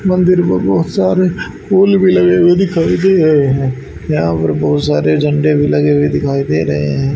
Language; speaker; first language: Hindi; native; Hindi